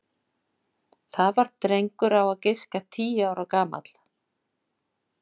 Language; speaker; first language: Icelandic; non-native, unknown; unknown